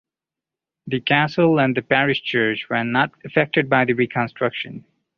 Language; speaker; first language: English; non-native, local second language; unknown